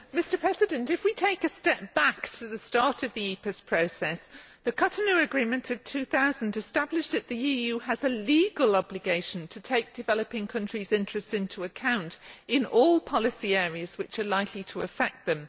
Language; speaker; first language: English; native; English